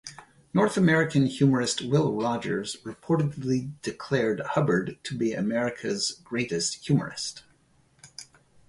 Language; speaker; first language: English; native; English